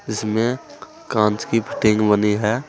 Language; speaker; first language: Hindi; native; Hindi